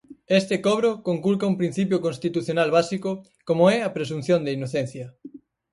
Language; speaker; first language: Galician; native; Galician